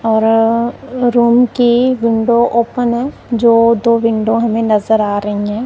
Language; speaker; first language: Hindi; non-native, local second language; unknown